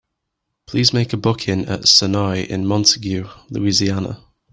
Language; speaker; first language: English; native; English